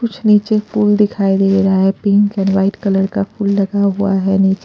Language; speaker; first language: Hindi; non-native, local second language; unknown